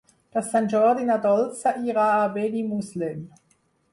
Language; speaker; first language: Catalan; non-native, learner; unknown